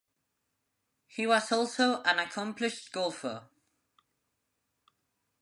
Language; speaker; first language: English; non-native, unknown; Spanish